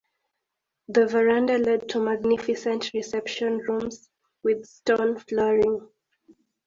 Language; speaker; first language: English; native; English